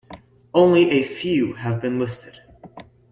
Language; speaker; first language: English; native; English